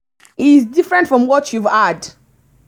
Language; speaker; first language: English; non-native, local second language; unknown